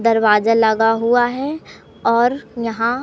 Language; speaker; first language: Hindi; native; Hindi